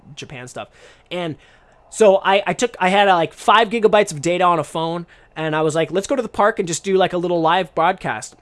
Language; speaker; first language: English; native; English